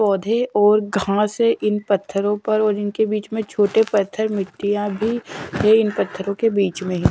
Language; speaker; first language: Hindi; non-native, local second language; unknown